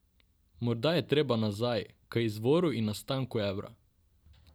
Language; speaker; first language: Slovenian; non-native, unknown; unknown